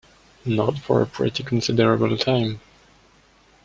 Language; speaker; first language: English; non-native, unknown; French